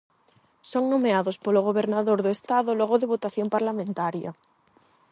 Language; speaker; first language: Galician; non-native, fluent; Spanish